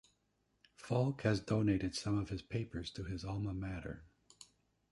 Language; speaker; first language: English; native; English